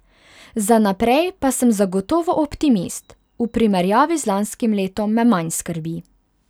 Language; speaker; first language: Slovenian; non-native, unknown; Hungarian